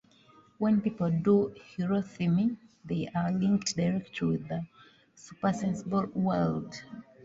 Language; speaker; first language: English; non-native, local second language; Ganda